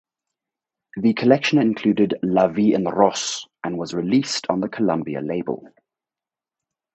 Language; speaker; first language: English; native; English